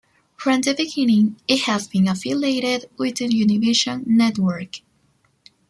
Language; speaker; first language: English; non-native, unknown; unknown